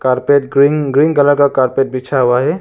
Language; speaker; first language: Hindi; non-native, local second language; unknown